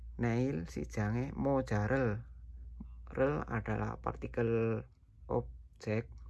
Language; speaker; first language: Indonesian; native; Indonesian